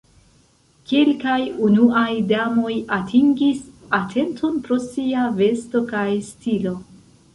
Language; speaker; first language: Esperanto; non-native, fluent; Central Kurdish